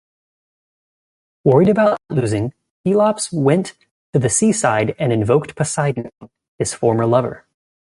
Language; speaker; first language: English; native; English